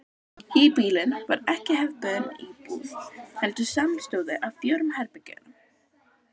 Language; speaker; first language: Icelandic; native; Icelandic